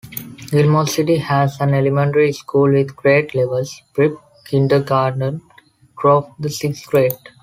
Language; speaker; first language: English; non-native, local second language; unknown